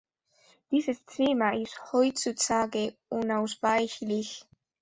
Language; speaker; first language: German; non-native, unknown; Spanish